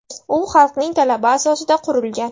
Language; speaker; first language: Uzbek; non-native, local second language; Russian